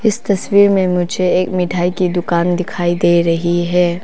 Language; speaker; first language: Hindi; non-native, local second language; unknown